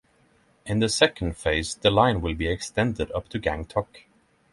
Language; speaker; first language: English; non-native, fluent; Norwegian